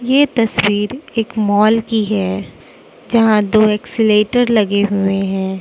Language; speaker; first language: Hindi; non-native, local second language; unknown